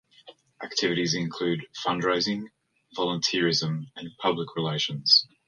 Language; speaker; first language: English; native; English